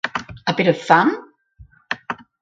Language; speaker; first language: English; native; English